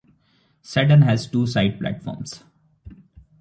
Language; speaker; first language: English; non-native, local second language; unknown